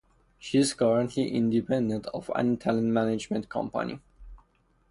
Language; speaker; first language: English; non-native, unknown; Persian